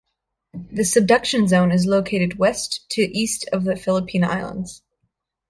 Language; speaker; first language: English; native; English